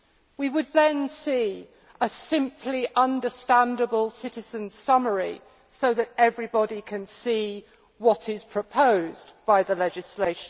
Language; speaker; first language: English; native; English